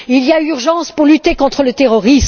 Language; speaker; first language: French; native; French